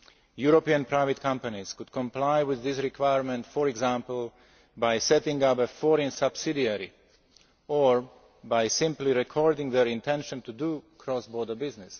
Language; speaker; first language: English; non-native, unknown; Slovak